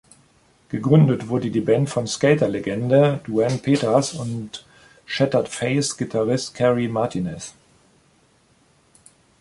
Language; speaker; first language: German; native; German